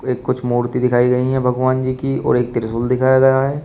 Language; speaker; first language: Hindi; native; Hindi